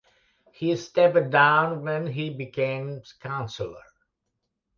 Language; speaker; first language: English; non-native, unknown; Catalan